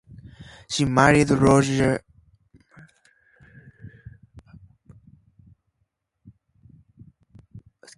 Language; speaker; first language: English; native; English